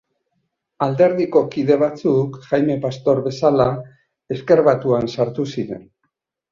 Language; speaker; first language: Basque; native; Basque